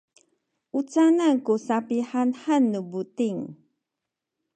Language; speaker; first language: Sakizaya; non-native, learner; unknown